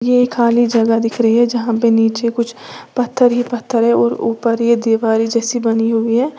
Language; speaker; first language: Hindi; native; Hindi